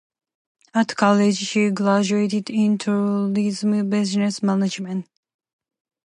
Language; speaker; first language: English; non-native, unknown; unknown